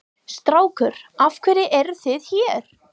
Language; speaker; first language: Icelandic; non-native, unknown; English